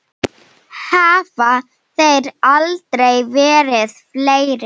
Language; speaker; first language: Icelandic; non-native, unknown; Slovenian